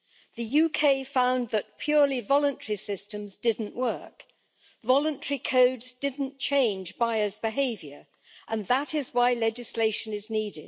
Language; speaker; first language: English; native; English